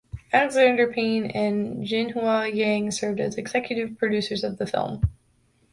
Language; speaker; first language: English; native; English